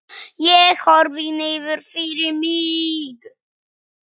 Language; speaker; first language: Icelandic; non-native, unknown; Polish